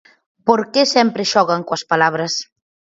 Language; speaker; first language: Galician; native; Galician